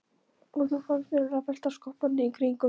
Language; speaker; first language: Icelandic; non-native, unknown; Polish